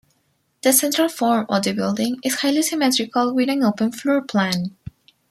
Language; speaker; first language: English; non-native, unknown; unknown